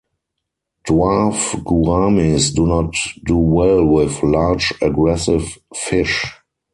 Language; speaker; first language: English; non-native, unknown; German